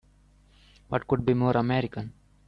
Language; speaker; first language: English; native; English